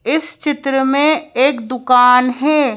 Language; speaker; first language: Hindi; native; Hindi